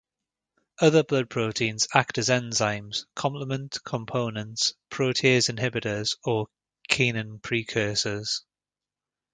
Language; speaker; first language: English; native; English